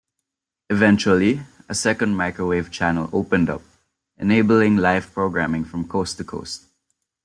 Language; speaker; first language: English; non-native, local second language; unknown